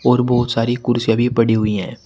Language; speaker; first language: Hindi; native; Hindi